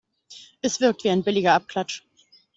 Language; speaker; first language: German; native; German